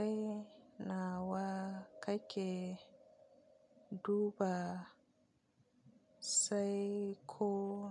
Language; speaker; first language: Hausa; native; Hausa